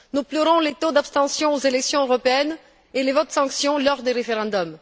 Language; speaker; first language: French; non-native, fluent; Bulgarian